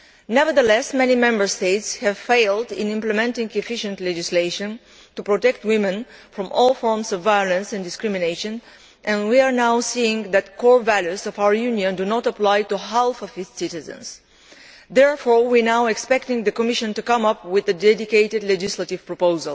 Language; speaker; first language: English; non-native, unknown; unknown